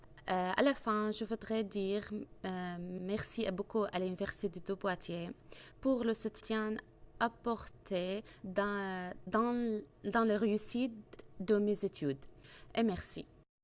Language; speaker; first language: French; non-native, learner; Arabic